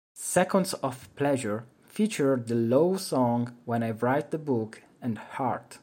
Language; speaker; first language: English; non-native, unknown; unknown